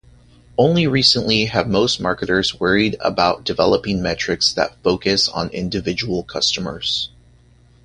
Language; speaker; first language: English; native; English